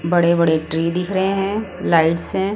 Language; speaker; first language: Hindi; non-native, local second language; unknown